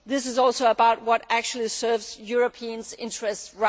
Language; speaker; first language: English; non-native, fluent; Danish